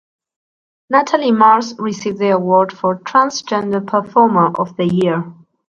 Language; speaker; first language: English; non-native, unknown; Spanish